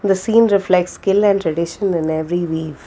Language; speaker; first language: English; non-native, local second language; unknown